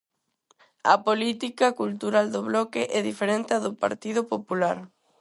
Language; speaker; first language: Galician; non-native, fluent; Spanish